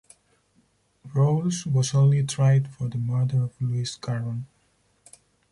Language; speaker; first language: English; non-native, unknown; Spanish